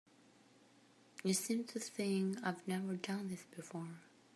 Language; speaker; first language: English; native; English